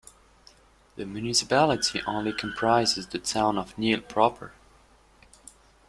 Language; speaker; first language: English; non-native, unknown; French